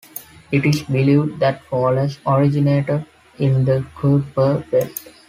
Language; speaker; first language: English; non-native, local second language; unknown